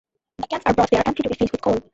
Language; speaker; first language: English; non-native, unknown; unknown